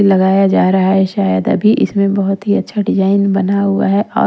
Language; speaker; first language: Hindi; non-native, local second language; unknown